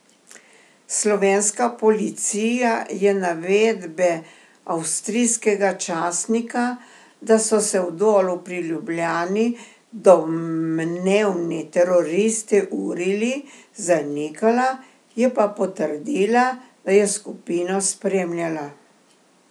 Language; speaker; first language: Slovenian; native; Slovenian